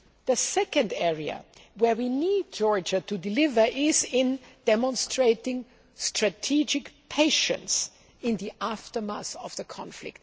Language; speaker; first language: English; non-native, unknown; German